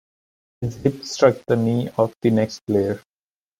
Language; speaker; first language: English; non-native, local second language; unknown